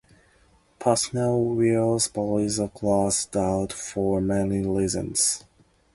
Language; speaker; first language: English; non-native, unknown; Japanese